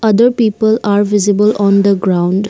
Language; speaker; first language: English; non-native, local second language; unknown